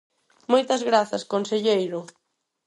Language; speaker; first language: Galician; non-native, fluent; Spanish